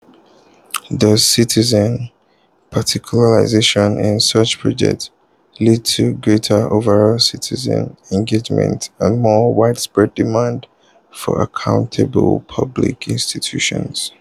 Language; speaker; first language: English; non-native, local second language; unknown